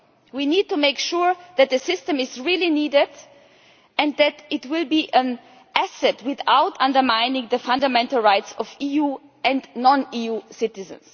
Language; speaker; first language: English; non-native, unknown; German